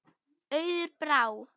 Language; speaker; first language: Icelandic; non-native, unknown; German